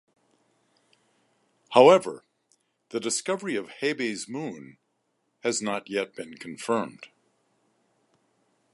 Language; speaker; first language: English; native; English